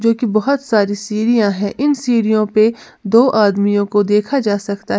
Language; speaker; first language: Hindi; native; Hindi